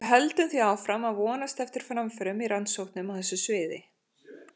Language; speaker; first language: Icelandic; native; Icelandic